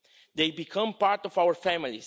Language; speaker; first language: English; non-native, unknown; Romanian